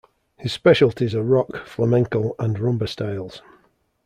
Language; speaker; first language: English; native; English